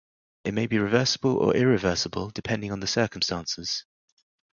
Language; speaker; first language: English; native; English